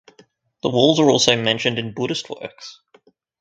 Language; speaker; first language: English; native; English